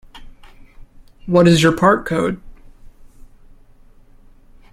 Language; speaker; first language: English; native; English